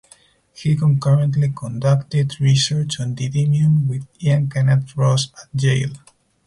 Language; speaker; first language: English; non-native, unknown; Spanish